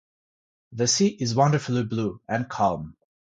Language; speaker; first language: English; non-native, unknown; Georgian